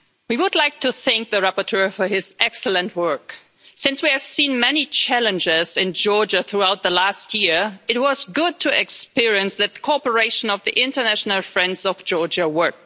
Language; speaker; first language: English; non-native, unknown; German